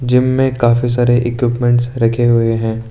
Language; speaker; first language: Hindi; non-native, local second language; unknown